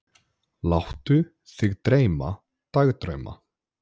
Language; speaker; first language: Icelandic; native; Icelandic